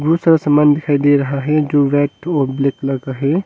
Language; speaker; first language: Hindi; non-native, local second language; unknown